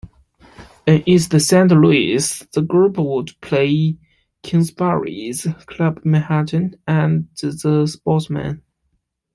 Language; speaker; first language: English; non-native, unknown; Chinese